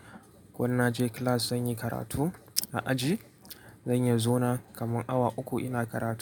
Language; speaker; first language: Hausa; native; Hausa